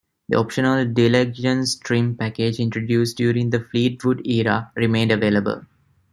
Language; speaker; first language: English; non-native, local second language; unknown